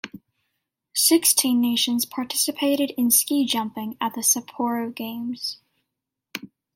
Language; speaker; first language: English; native; English